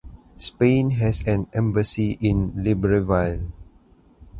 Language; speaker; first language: English; non-native, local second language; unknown